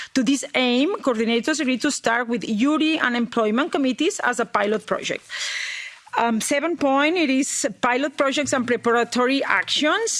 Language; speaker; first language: English; non-native, fluent; Catalan